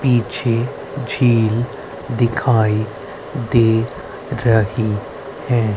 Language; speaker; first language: Hindi; native; Hindi